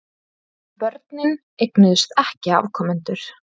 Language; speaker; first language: Icelandic; native; Icelandic